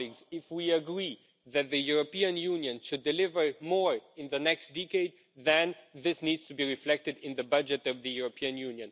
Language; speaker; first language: English; non-native, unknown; Romanian